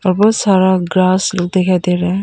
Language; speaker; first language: Hindi; non-native, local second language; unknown